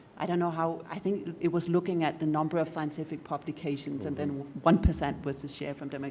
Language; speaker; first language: English; non-native, fluent; Danish